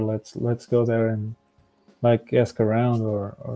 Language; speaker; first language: English; non-native, fluent; Portuguese